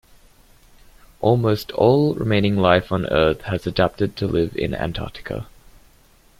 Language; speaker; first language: English; native; English